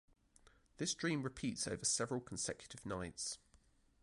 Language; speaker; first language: English; native; English